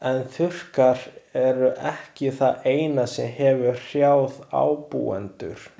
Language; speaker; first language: Icelandic; non-native, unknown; Chinese